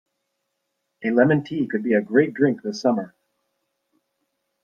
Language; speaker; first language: English; native; English